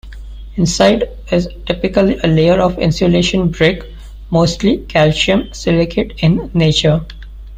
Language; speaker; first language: English; non-native, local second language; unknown